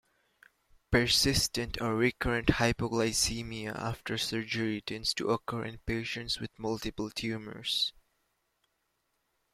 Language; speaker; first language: English; native; English